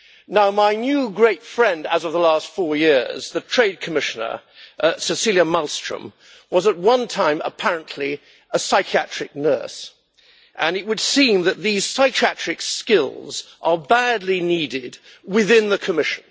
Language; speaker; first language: English; native; English